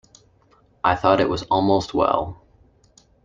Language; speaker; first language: English; native; English